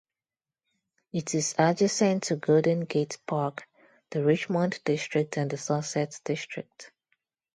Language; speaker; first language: English; non-native, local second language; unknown